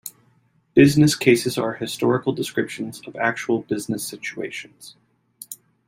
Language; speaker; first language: English; native; English